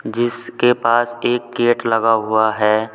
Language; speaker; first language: Hindi; native; Hindi